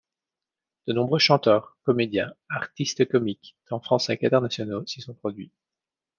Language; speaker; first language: French; native; French